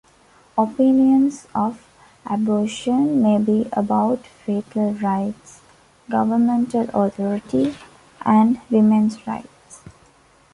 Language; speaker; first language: English; non-native, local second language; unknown